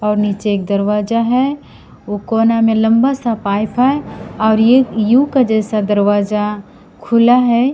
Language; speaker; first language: Hindi; non-native, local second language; Assamese